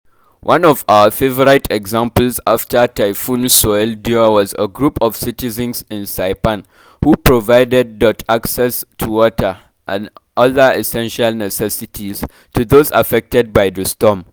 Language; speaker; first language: English; non-native, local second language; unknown